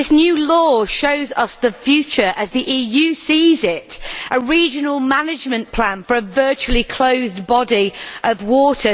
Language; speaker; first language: English; native; English